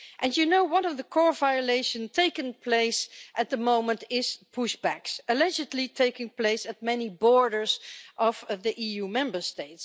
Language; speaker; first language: English; non-native, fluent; Dutch